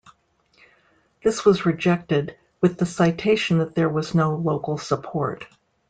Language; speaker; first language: English; native; English